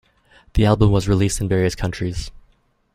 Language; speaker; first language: English; native; English